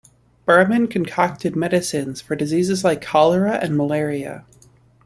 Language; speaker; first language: English; native; English